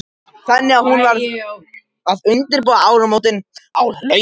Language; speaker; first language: Icelandic; non-native, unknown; Japanese